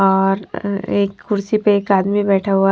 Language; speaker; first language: Hindi; non-native, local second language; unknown